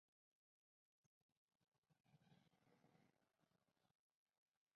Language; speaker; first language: English; non-native, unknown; Spanish